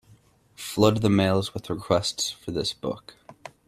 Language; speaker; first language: English; native; English